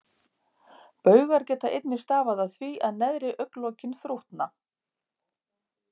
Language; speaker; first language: Icelandic; native; Icelandic